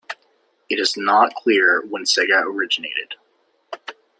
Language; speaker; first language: English; native; English